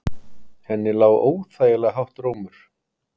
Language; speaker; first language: Icelandic; native; Icelandic